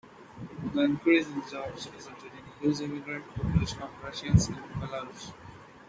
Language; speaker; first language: English; non-native, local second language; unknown